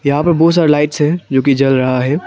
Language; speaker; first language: Hindi; non-native, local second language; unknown